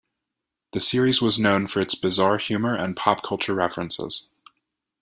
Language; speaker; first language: English; native; English